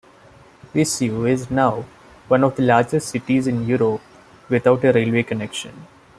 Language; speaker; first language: English; non-native, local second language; Malayalam